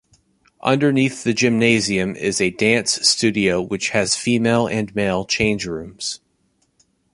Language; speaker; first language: English; native; English